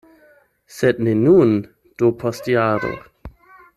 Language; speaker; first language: Esperanto; non-native, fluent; German